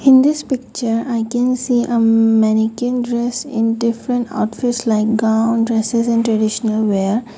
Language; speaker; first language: English; non-native, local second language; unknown